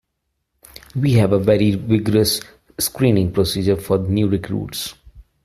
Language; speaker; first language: English; non-native, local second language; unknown